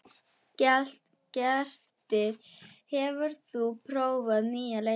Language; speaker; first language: Icelandic; non-native, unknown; German